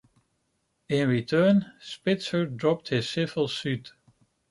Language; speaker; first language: English; non-native, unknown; Dutch